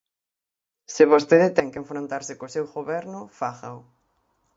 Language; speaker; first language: Galician; native; Galician